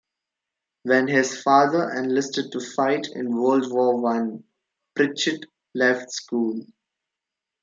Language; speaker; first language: English; non-native, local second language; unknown